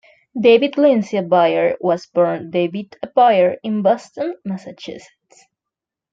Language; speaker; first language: English; non-native, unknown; Spanish